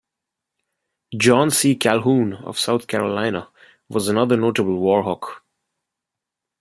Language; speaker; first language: English; non-native, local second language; Bangla